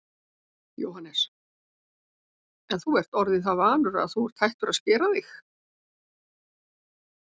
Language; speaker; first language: Icelandic; native; Icelandic